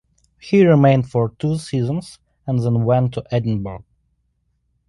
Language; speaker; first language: English; non-native, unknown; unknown